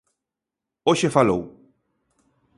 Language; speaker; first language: Galician; native; Galician